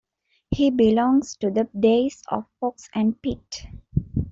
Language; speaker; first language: English; non-native, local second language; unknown